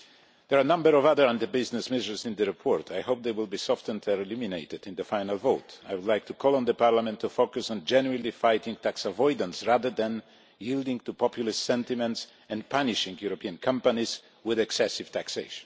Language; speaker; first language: English; non-native, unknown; Polish